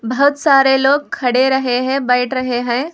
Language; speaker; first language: Hindi; non-native, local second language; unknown